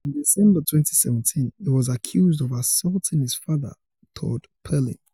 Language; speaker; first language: English; non-native, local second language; Yoruba